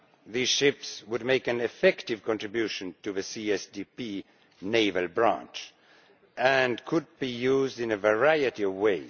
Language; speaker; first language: English; non-native, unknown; Estonian